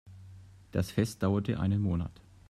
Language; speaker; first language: German; native; German